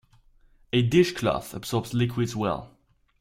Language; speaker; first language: English; non-native, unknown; German